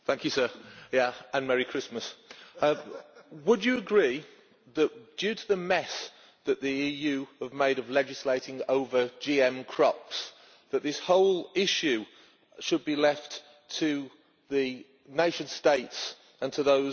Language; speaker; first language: English; native; English